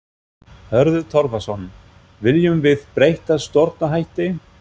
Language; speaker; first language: Icelandic; non-native, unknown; German